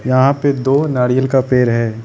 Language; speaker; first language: Hindi; non-native, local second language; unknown